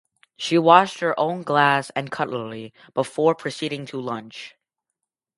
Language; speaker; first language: English; native; English